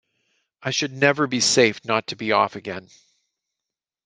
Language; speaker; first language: English; native; English